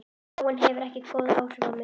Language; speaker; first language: Icelandic; native; Icelandic